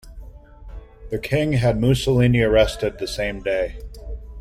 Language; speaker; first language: English; native; English